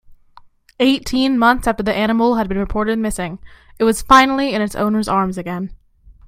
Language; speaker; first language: English; native; English